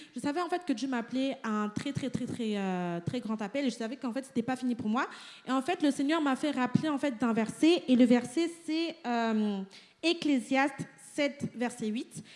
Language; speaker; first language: French; native; French